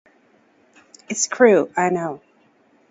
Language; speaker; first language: English; non-native, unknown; Japanese